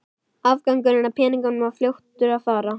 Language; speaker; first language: Icelandic; native; Icelandic